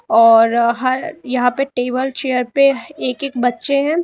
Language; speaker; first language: Hindi; native; Hindi